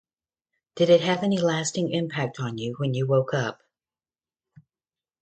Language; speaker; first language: English; native; English